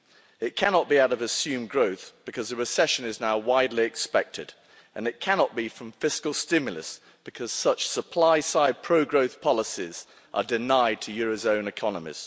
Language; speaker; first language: English; native; English